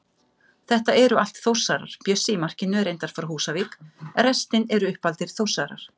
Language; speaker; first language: Icelandic; native; Icelandic